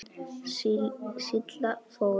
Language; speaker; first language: Icelandic; non-native, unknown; Polish